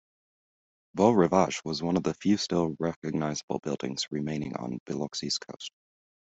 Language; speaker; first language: English; native; English